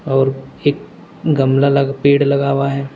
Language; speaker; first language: Hindi; native; Hindi